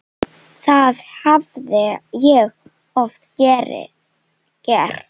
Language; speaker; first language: Icelandic; non-native, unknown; Slovenian